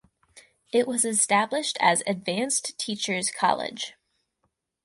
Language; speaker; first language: English; native; English